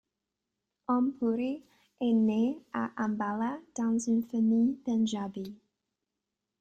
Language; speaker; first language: French; non-native, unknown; English